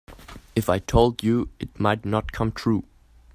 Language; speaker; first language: English; non-native, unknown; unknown